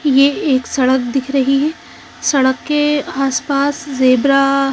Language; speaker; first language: Hindi; non-native, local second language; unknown